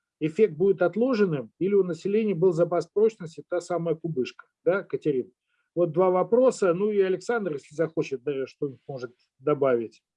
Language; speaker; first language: Russian; native; Russian